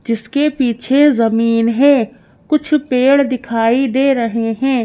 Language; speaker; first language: Hindi; native; Hindi